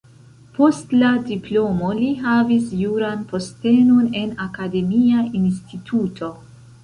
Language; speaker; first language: Esperanto; non-native, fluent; Central Kurdish